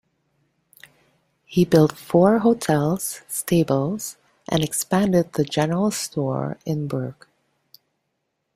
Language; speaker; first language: English; native; English